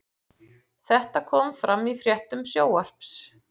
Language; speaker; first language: Icelandic; native; Icelandic